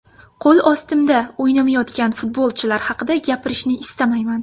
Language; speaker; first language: Uzbek; native; Uzbek